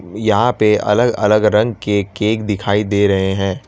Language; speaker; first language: Hindi; non-native, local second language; Gujarati